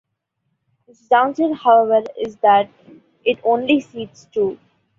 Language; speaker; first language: English; non-native, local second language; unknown